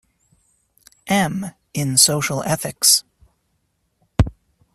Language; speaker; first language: English; native; English